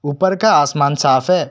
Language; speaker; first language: Hindi; non-native, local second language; Assamese